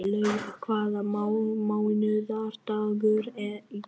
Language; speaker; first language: Icelandic; non-native, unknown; Vietnamese